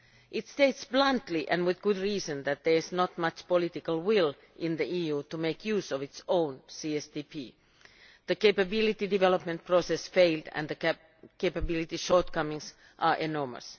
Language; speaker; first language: English; non-native, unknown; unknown